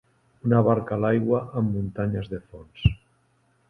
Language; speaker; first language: Catalan; non-native, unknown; Spanish